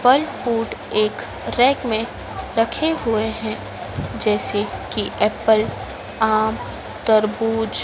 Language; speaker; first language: Hindi; native; Hindi